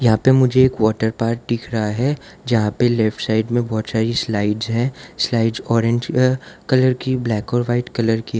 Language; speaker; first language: Hindi; non-native, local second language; Gujarati